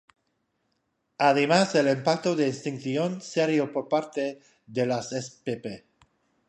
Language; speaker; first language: Spanish; non-native, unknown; English